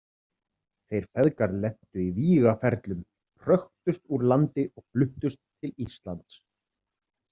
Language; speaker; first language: Icelandic; native; Icelandic